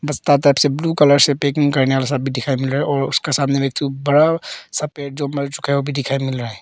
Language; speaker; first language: Hindi; early bilingual, other home language; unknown